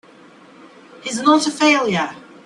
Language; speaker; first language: English; non-native, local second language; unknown